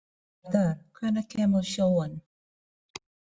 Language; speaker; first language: Icelandic; non-native, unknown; Filipino